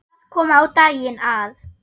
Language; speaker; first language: Icelandic; non-native, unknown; German